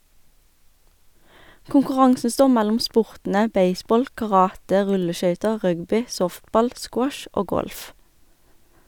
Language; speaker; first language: Norwegian; native; Norwegian